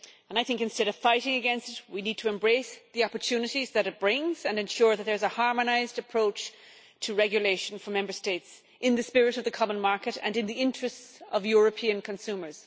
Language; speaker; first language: English; native; English